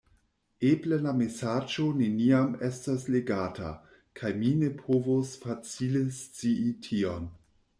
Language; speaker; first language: Esperanto; non-native, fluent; German